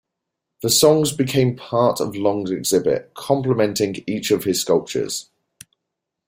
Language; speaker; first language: English; native; English